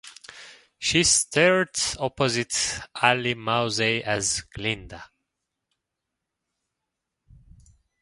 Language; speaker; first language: English; non-native, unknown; Turkish